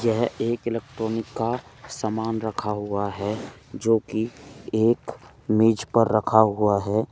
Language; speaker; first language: Hindi; native; Hindi